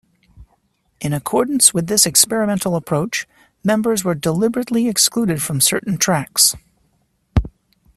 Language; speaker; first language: English; native; English